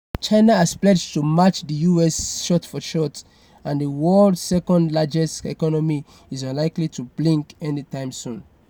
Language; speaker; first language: English; non-native, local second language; Yoruba